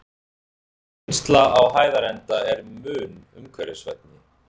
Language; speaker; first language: Icelandic; native; Icelandic